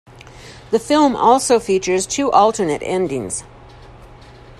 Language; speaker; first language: English; native; English